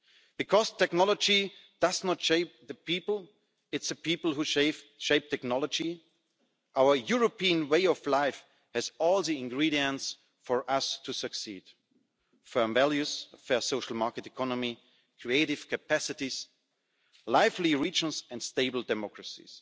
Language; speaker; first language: English; non-native, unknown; German